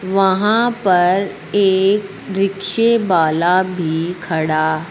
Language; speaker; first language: Hindi; non-native, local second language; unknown